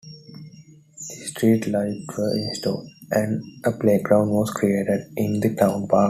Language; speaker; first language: English; non-native, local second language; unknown